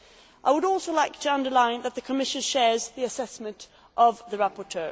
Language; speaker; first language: English; non-native, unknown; Swedish